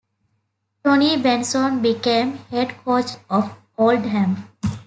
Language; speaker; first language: English; native; English